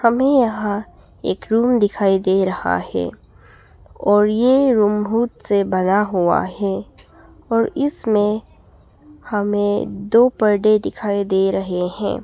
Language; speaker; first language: Hindi; non-native, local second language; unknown